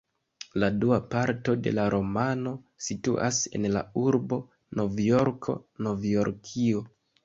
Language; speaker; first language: Esperanto; non-native, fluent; Kinyarwanda